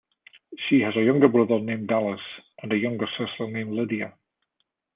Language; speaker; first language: English; native; English